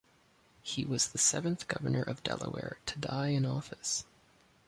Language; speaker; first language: English; native; English